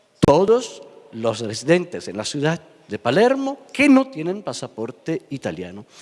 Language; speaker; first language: Spanish; non-native, fluent; Italian